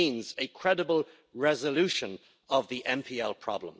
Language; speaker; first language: English; native; English